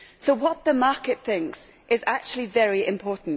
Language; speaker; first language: English; native; English